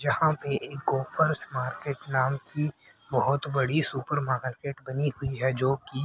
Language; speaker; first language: Hindi; native; Hindi